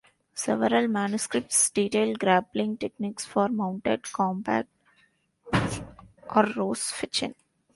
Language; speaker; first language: English; non-native, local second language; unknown